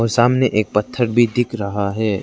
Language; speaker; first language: Hindi; non-native, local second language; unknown